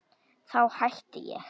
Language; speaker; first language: Icelandic; native; Icelandic